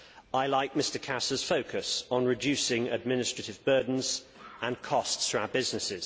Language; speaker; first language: English; native; English